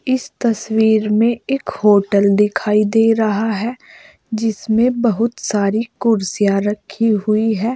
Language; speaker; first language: Hindi; native; Hindi